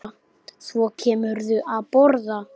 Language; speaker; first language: Icelandic; native; Icelandic